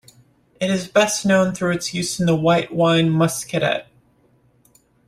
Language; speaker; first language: English; native; English